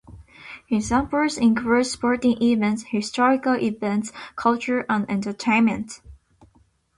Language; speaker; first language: English; non-native, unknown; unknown